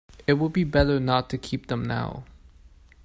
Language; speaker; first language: English; non-native, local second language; Cantonese